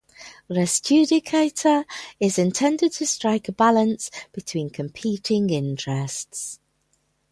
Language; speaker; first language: English; native; English